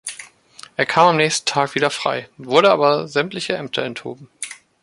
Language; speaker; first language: German; native; German